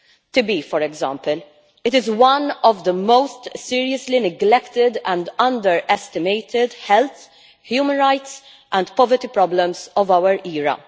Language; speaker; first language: English; non-native, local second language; Maltese